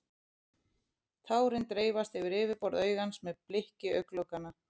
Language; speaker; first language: Icelandic; native; Icelandic